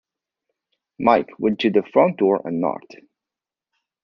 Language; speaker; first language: English; non-native, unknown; Chinese